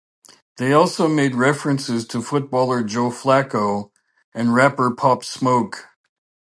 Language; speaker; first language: English; native; English